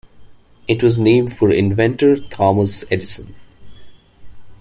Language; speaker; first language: English; non-native, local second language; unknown